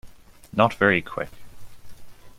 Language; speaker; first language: English; native; English